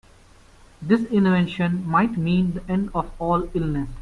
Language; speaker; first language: English; non-native, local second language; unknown